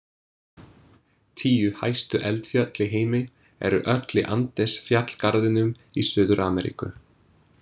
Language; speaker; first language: Icelandic; non-native, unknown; English